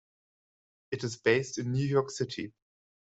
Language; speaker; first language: English; non-native, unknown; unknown